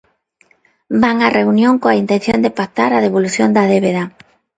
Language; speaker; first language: Galician; non-native, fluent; Spanish